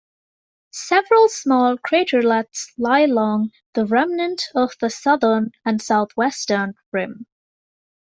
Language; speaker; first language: English; native; English